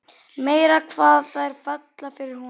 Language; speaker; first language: Icelandic; native; Icelandic